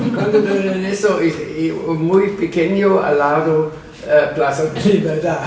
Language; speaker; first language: Spanish; non-native, fluent; German